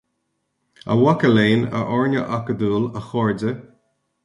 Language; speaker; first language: Irish; native; Irish